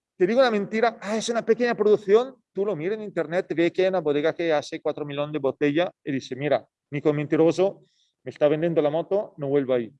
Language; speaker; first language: Spanish; non-native, fluent; Italian